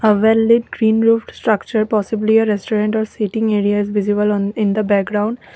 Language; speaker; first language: English; non-native, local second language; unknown